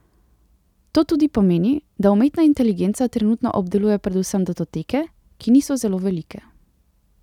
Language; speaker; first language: Slovenian; native; Slovenian